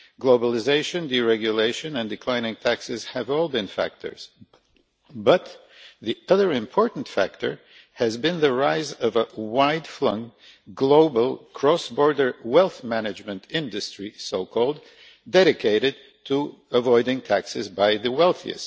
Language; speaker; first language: English; non-native, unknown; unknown